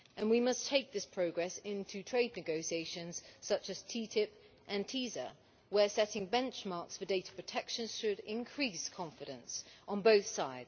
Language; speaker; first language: English; native; English